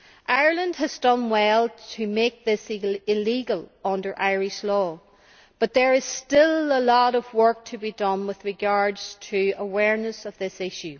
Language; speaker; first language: English; native; English